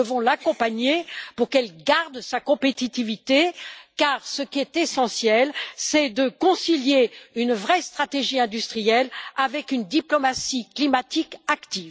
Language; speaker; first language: French; native; French